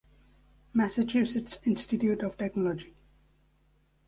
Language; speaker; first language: English; native; English